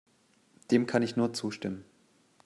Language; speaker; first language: German; native; German